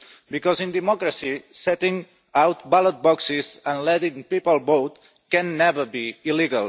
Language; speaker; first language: English; non-native, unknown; Catalan